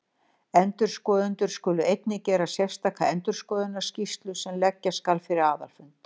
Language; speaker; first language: Icelandic; native; Icelandic